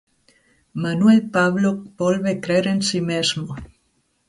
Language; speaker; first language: Galician; native; Galician